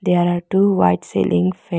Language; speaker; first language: English; non-native, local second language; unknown